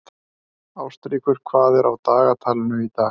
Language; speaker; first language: Icelandic; native; Icelandic